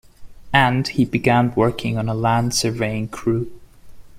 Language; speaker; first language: English; non-native, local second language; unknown